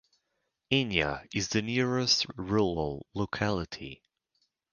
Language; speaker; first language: English; native; English